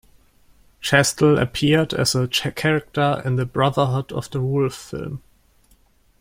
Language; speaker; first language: English; non-native, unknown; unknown